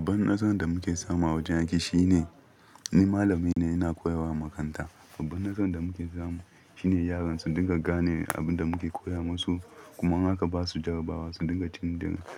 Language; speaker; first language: Hausa; non-native, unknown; Yoruba